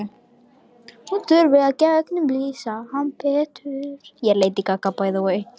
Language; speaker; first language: Icelandic; non-native, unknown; Lithuanian